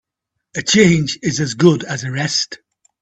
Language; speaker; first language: English; native; English